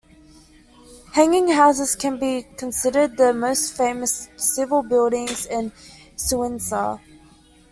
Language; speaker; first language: English; native; English